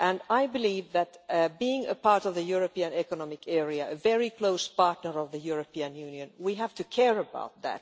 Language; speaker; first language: English; non-native, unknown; Finnish